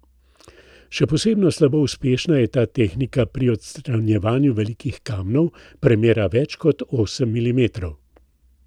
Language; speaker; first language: Slovenian; native; Slovenian